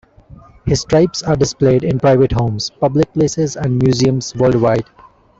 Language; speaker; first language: English; non-native, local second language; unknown